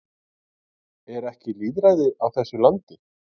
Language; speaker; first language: Icelandic; native; Icelandic